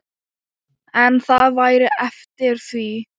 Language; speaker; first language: Icelandic; non-native, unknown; Thai